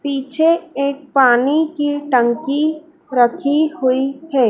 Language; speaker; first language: Hindi; native; Hindi